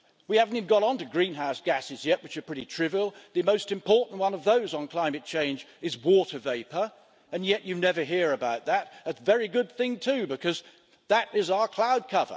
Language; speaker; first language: English; native; English